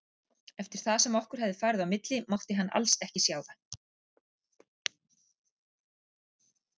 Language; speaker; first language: Icelandic; native; Icelandic